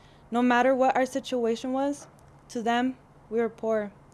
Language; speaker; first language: English; early bilingual, other home language; Spanish